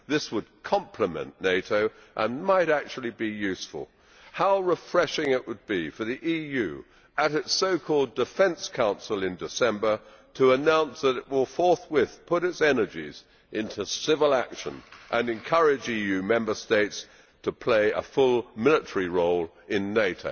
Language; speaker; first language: English; native; English